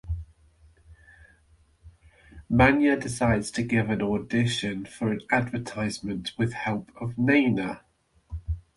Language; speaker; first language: English; native; English